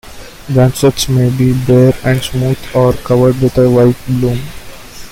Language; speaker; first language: English; non-native, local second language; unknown